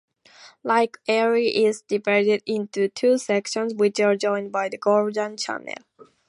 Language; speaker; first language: English; native; English